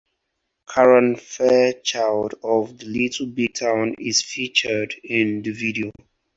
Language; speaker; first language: English; non-native, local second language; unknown